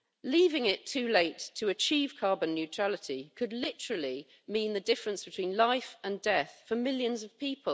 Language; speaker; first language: English; native; English